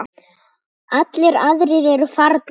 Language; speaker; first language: Icelandic; native; Icelandic